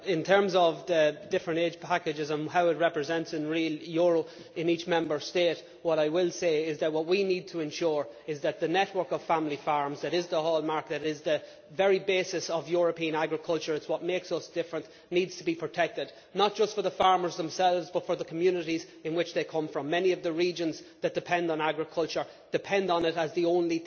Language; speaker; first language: English; native; English